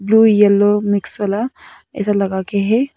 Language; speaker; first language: Hindi; non-native, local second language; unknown